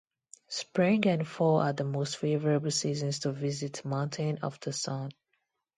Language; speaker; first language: English; non-native, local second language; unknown